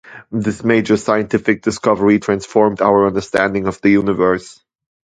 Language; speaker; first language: English; non-native, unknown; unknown